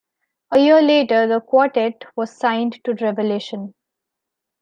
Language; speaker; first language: English; non-native, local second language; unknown